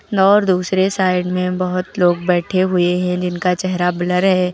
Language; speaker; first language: Hindi; native; Hindi